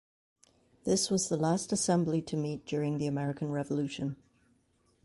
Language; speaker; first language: English; native; English